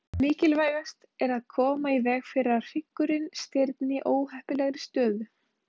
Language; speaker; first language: Icelandic; native; Icelandic